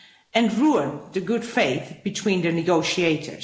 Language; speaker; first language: English; non-native, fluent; Dutch